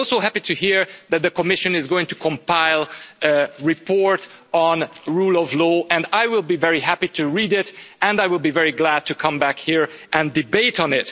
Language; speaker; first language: English; non-native, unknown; Hungarian